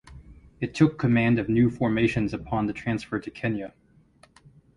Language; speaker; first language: English; native; English